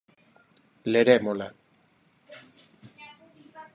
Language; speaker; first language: Galician; non-native, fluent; Spanish